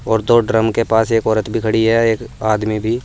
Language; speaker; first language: Hindi; native; Hindi